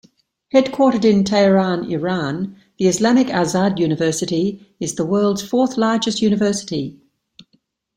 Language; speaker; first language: English; native; English